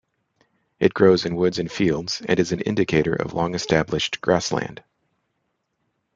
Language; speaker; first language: English; native; English